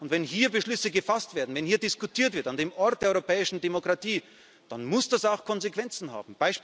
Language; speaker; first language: German; native; German